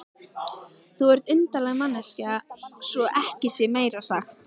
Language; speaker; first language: Icelandic; native; Icelandic